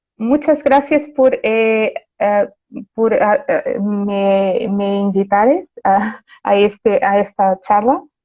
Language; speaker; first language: Spanish; non-native, related language; Portuguese